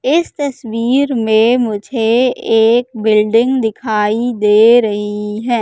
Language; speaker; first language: Hindi; native; Hindi